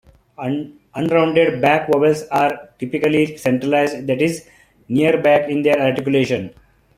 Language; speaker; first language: English; non-native, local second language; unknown